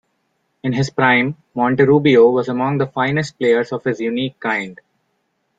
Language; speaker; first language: English; non-native, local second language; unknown